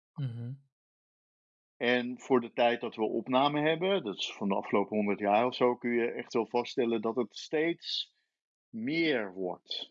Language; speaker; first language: Dutch; native; Dutch